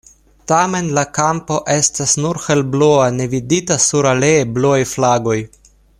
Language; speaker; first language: Esperanto; non-native, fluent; Russian